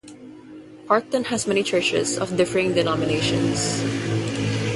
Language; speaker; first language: English; non-native, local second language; Filipino